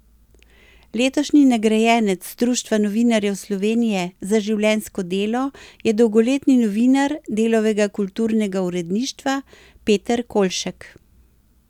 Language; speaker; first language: Slovenian; native; Slovenian